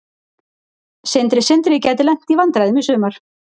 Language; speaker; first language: Icelandic; native; Icelandic